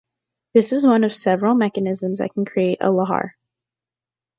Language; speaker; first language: English; native; English